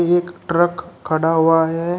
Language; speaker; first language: Hindi; native; Hindi